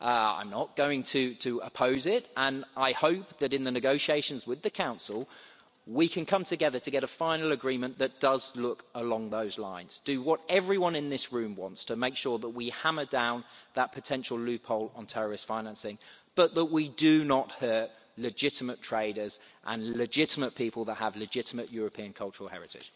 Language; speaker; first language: English; native; English